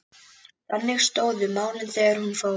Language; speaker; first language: Icelandic; native; Icelandic